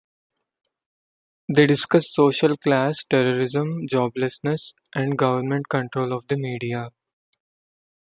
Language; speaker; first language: English; non-native, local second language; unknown